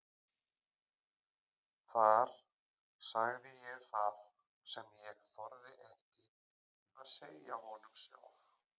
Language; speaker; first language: Icelandic; native; Icelandic